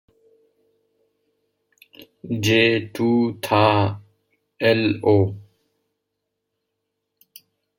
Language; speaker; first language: English; non-native, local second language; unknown